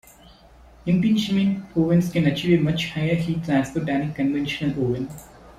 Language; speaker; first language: English; non-native, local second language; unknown